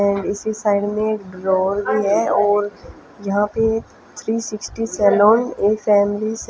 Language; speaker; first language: Hindi; non-native, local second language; Punjabi